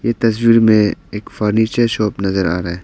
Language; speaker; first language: Hindi; non-native, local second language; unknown